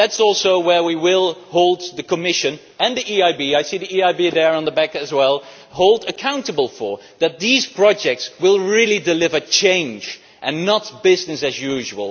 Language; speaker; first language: English; non-native, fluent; Dutch